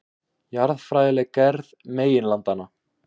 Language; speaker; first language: Icelandic; native; Icelandic